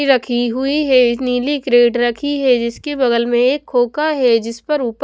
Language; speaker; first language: Hindi; non-native, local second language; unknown